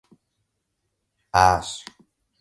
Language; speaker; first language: Portuguese; non-native, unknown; Galician